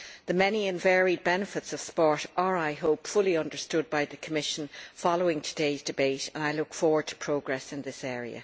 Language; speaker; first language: English; native; English